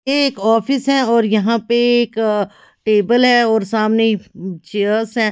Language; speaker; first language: Hindi; native; Hindi